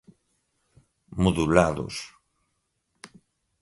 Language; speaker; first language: Portuguese; non-native, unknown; Galician